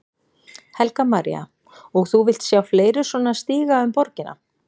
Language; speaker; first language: Icelandic; native; Icelandic